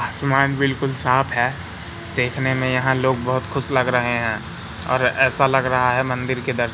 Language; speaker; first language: Hindi; native; Hindi